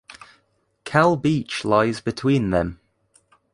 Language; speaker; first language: English; native; English